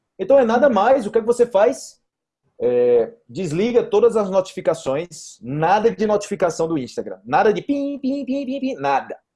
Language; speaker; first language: Portuguese; native; Portuguese